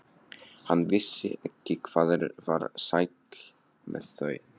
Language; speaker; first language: Icelandic; non-native, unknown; Polish